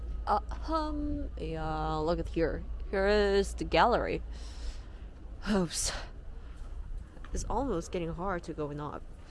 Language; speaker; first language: English; non-native, fluent; Korean